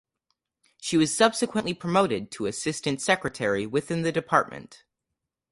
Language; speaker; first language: English; native; English